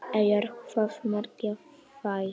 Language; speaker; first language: Icelandic; non-native, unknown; Polish